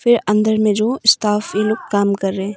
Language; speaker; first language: Hindi; early bilingual, other home language; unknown